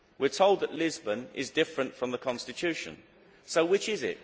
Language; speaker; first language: English; native; English